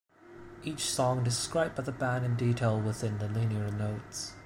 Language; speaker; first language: English; non-native, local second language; Cantonese